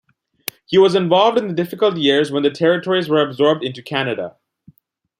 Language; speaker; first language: English; non-native, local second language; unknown